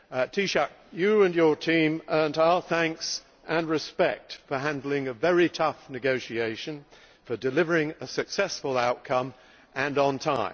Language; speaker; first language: English; native; English